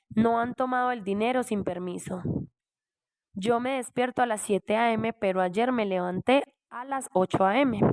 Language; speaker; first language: Spanish; non-native, learner; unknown